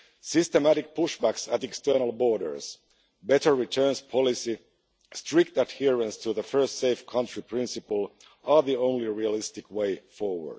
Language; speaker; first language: English; non-native, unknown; Finnish